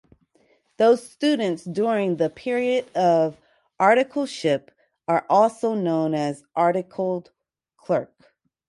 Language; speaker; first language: English; native; English